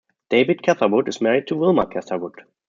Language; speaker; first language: English; non-native, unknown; German